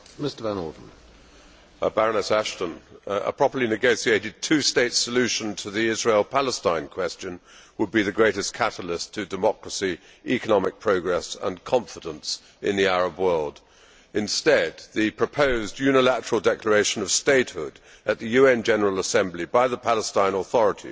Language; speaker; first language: English; native; English